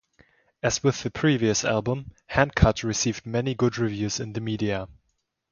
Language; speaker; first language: English; non-native, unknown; German